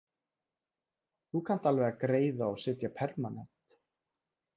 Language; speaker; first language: Icelandic; native; Icelandic